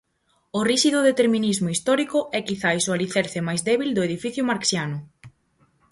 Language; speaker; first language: Galician; native; Galician